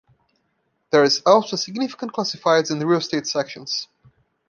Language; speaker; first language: English; non-native, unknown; Portuguese